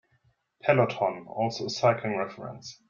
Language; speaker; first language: English; non-native, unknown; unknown